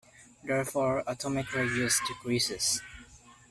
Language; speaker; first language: English; non-native, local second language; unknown